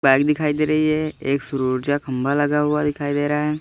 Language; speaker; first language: Hindi; native; Hindi